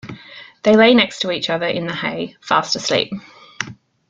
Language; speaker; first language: English; native; English